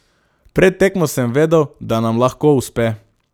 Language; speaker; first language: Slovenian; non-native, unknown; Macedonian